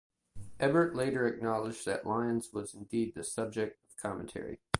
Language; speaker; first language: English; native; English